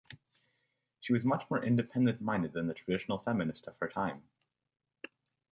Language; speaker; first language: English; native; English